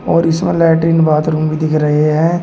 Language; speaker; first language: Hindi; native; Hindi